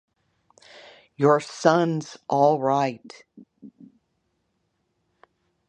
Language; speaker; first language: English; native; English